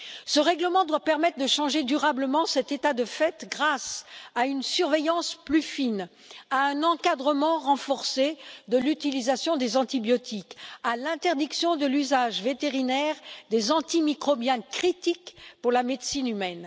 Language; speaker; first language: French; native; French